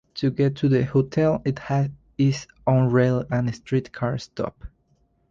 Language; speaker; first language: English; non-native, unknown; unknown